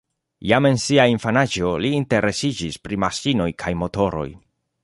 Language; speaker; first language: Esperanto; non-native, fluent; Spanish